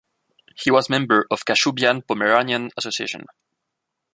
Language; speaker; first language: English; non-native, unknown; French